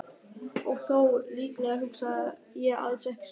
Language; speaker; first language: Icelandic; non-native, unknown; German